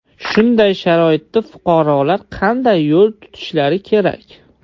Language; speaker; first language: Uzbek; non-native, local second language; Russian